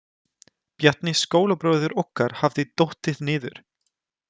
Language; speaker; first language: Icelandic; non-native, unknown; German